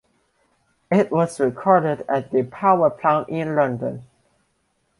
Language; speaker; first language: English; non-native, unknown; Chinese